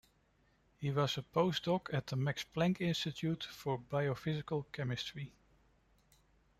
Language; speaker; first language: English; non-native, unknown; Dutch